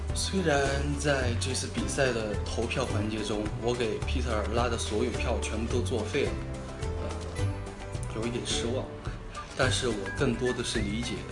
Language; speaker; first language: Chinese; native; Chinese